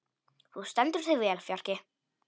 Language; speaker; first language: Icelandic; non-native, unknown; Polish